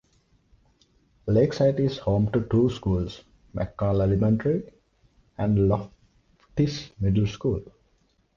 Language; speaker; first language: English; non-native, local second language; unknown